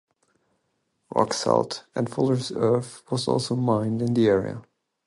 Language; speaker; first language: English; native; English